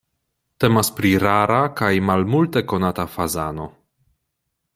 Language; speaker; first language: Esperanto; non-native, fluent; Polish